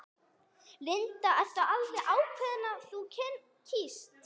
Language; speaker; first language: Icelandic; non-native, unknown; English